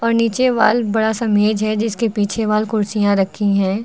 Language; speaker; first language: Hindi; native; Hindi